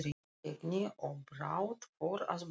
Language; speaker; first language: Icelandic; non-native, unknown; Russian